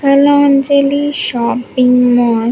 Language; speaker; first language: English; non-native, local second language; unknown